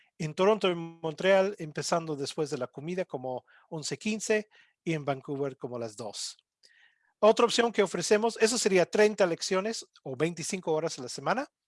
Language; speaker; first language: Spanish; non-native, fluent; English